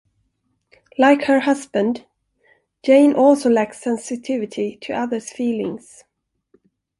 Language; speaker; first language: English; non-native, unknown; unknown